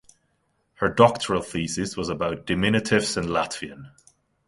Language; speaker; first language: English; non-native, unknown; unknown